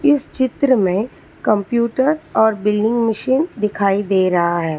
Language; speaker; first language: Hindi; non-native, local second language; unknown